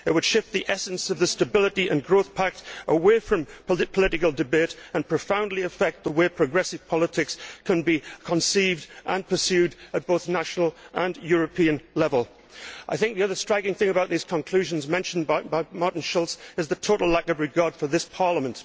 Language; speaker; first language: English; native; English